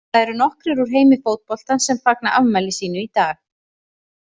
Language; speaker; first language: Icelandic; native; Icelandic